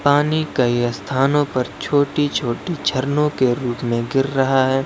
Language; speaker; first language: Hindi; native; Hindi